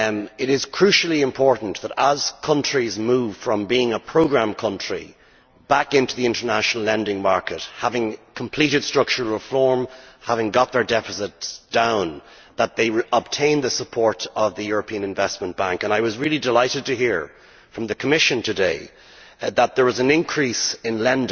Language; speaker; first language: English; native; English